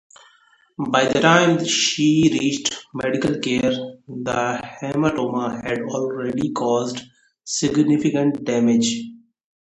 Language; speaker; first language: English; non-native, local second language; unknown